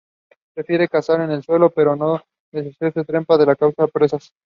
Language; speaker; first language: English; non-native, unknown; Spanish